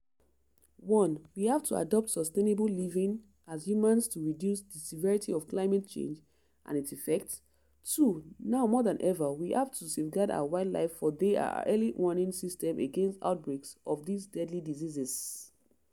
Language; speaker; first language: English; non-native, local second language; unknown